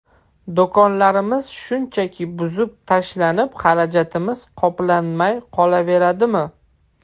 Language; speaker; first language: Uzbek; non-native, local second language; Russian